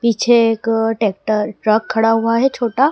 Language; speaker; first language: Hindi; native; Hindi